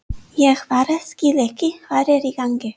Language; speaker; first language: Icelandic; non-native, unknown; English